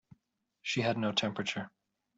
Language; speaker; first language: English; native; English